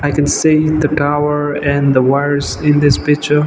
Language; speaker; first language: English; non-native, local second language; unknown